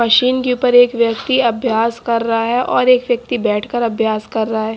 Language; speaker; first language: Hindi; native; Hindi